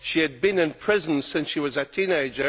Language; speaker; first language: English; native; English